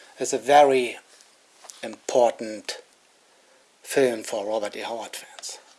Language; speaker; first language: English; non-native, fluent; German